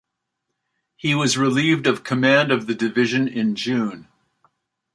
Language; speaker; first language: English; native; English